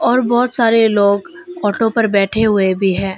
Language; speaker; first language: Hindi; non-native, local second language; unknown